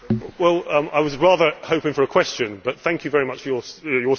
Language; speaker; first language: English; native; English